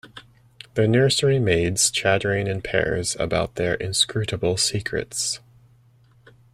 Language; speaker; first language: English; native; English